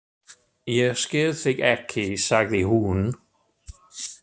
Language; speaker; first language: Icelandic; non-native, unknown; German